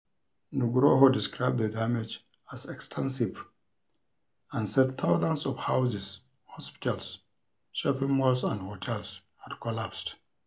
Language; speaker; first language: English; non-native, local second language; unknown